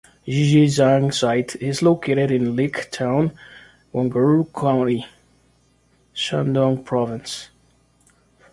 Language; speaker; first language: English; non-native, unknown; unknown